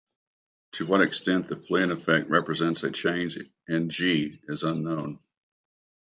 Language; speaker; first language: English; native; English